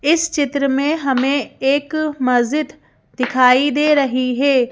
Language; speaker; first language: Hindi; native; Hindi